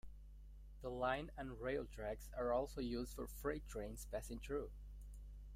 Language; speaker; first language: English; non-native, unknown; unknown